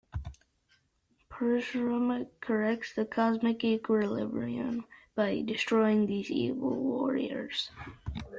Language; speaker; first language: English; native; English